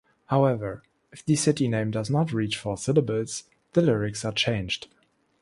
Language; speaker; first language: English; non-native, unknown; German